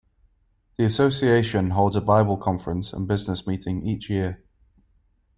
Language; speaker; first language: English; native; English